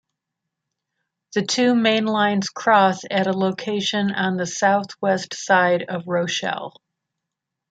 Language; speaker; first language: English; native; English